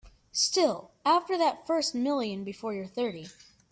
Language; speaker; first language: English; native; English